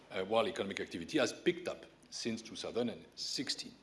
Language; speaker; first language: English; non-native, fluent; French